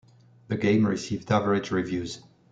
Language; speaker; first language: English; non-native, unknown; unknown